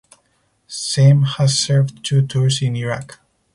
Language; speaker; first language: English; non-native, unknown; Spanish